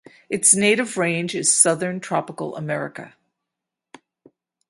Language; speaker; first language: English; native; English